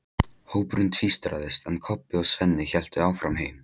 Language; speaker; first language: Icelandic; non-native, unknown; Polish